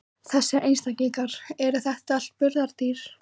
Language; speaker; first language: Icelandic; native; Icelandic